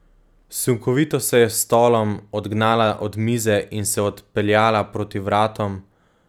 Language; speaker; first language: Slovenian; native; Slovenian